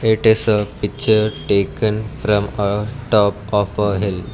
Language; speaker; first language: English; non-native, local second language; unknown